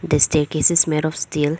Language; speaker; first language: English; non-native, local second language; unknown